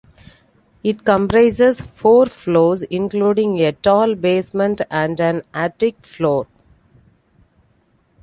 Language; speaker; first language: English; non-native, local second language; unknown